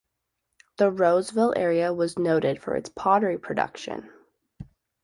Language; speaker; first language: English; native; English